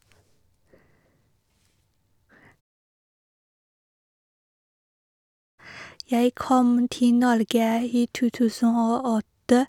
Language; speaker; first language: Norwegian; non-native, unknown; Chinese